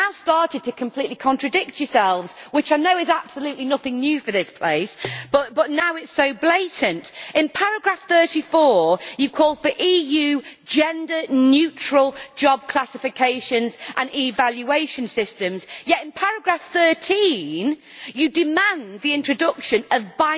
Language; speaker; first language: English; native; English